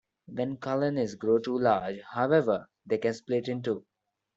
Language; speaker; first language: English; non-native, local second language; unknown